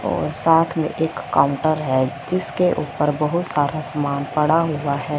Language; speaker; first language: Hindi; non-native, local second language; Punjabi